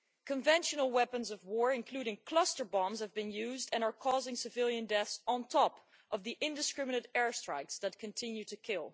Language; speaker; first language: English; non-native, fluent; Dutch